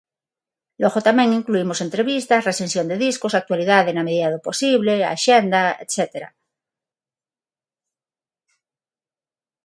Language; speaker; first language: Galician; non-native, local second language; Spanish